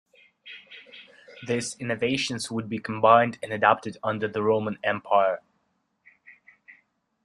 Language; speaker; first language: English; native; English